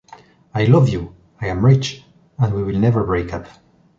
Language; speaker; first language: English; non-native, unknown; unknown